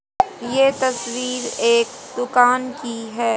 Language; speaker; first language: Hindi; native; Hindi